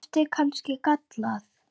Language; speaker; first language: Icelandic; native; Icelandic